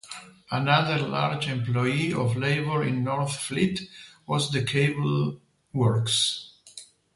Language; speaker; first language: English; non-native, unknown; Spanish